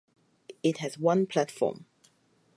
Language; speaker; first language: English; non-native, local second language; Cantonese